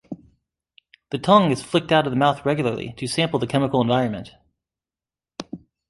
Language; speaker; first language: English; native; English